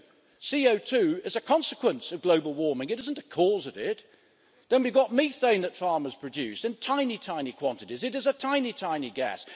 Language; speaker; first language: English; native; English